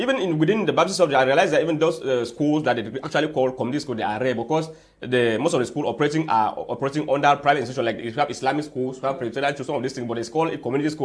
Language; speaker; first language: English; non-native, local second language; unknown